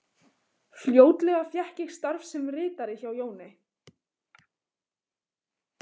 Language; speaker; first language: Icelandic; native; Icelandic